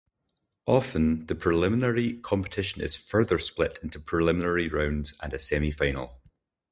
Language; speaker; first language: English; native; English